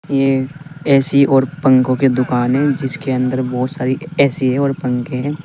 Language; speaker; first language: Hindi; native; Hindi